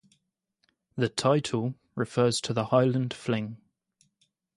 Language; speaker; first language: English; native; English